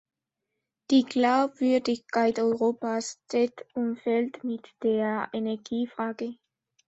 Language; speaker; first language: German; non-native, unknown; Spanish